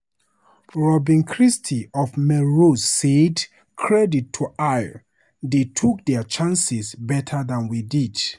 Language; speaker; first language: English; non-native, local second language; Hausa